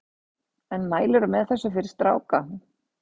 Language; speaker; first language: Icelandic; native; Icelandic